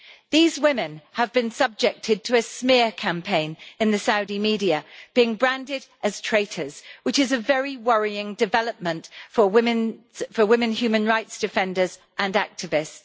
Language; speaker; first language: English; native; English